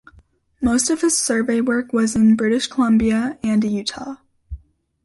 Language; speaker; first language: English; native; English